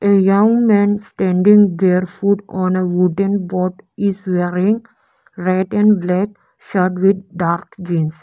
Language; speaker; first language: English; non-native, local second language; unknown